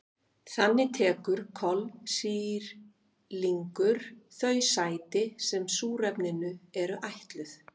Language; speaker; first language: Icelandic; native; Icelandic